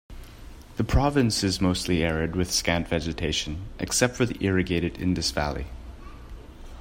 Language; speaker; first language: English; native; English